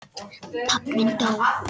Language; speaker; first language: Icelandic; non-native, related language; Danish